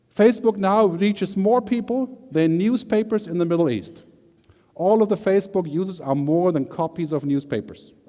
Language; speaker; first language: English; non-native, fluent; German